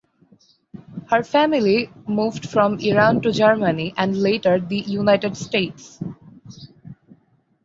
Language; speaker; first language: English; non-native, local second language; Bangla